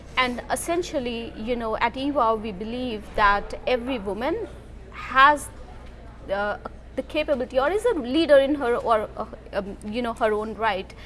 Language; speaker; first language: English; non-native, local second language; Hindi